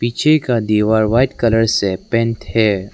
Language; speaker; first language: Hindi; non-native, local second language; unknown